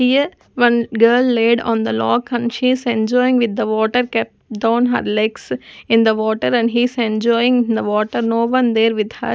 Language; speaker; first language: English; non-native, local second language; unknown